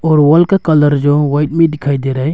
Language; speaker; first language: Hindi; non-native, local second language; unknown